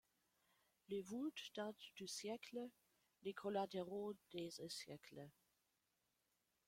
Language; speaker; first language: French; non-native, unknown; German